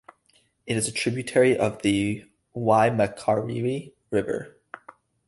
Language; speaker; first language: English; native; English